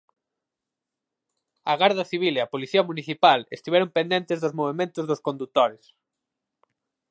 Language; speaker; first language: Galician; native; Galician